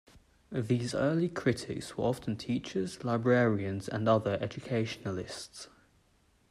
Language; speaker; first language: English; native; English